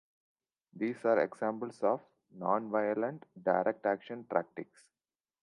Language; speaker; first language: English; non-native, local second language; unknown